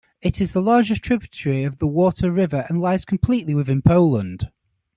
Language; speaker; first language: English; native; English